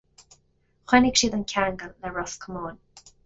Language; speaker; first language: Irish; non-native, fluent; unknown